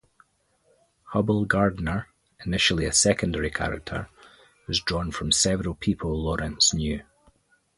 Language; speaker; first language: English; native; English